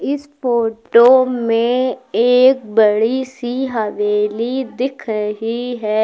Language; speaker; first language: Hindi; native; Hindi